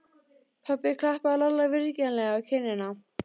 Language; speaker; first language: Icelandic; native; Icelandic